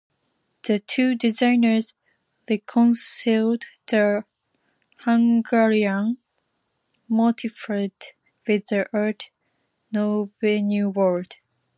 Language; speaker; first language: English; non-native, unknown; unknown